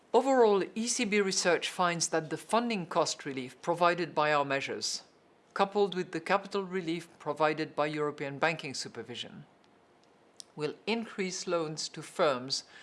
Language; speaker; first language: English; non-native, fluent; French